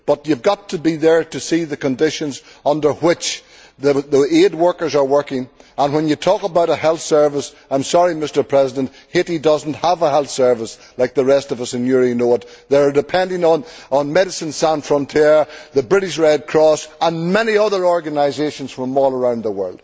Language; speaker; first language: English; native; English